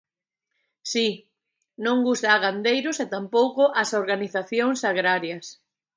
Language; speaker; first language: Galician; native; Galician